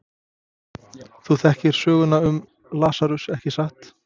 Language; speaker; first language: Icelandic; non-native, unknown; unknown